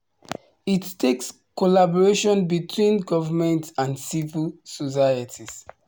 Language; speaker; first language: English; non-native, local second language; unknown